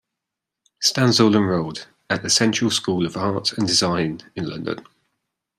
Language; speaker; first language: English; native; English